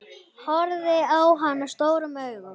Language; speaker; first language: Icelandic; native; Icelandic